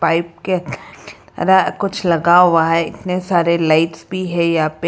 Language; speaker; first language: Hindi; non-native, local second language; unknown